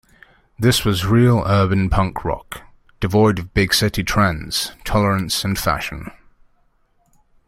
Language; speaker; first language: English; native; English